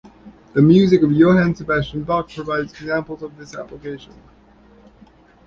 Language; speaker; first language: English; native; English